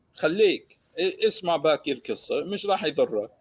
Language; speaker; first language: Arabic; early bilingual, other home language; English